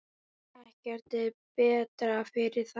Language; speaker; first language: Icelandic; native; Icelandic